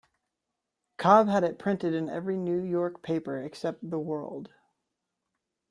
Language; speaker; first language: English; native; English